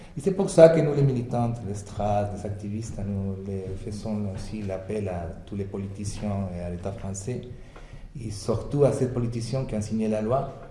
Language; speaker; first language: French; non-native, fluent; Spanish